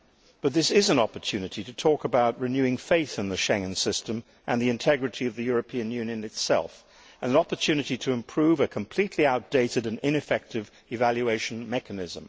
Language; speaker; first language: English; native; English